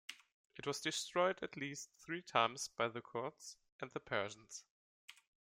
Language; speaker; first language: English; non-native, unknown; German